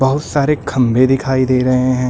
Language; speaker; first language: Hindi; native; Hindi